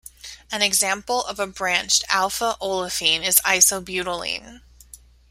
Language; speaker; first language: English; native; English